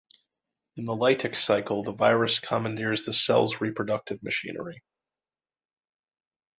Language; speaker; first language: English; native; English